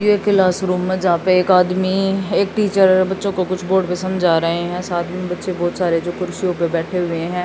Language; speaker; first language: Hindi; native; Hindi